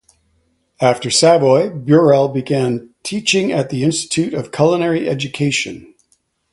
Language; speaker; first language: English; native; English